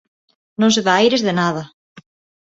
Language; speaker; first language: Galician; non-native, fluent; Spanish